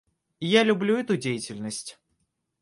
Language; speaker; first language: Russian; native; Russian